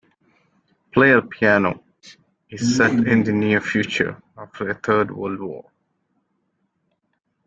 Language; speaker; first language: English; non-native, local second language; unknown